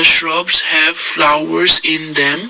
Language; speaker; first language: English; non-native, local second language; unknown